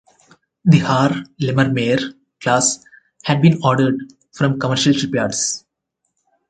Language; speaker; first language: English; non-native, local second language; Telugu